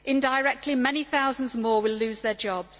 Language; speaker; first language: English; native; English